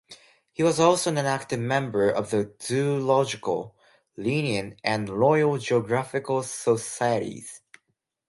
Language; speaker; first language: English; non-native, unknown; Japanese